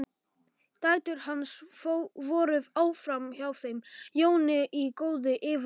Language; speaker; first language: Icelandic; non-native, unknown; Polish